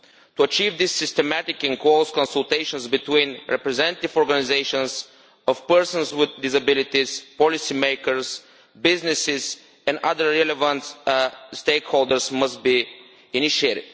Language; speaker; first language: English; non-native, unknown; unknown